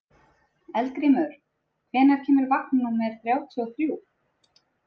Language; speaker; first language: Icelandic; native; Icelandic